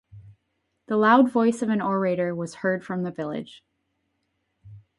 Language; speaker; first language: English; native; English